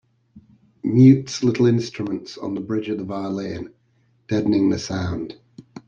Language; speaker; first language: English; native; English